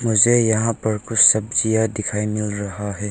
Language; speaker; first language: Hindi; non-native, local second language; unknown